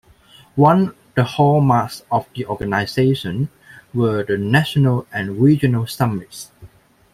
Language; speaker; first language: English; non-native, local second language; Cantonese